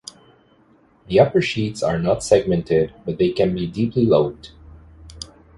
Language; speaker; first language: English; native; English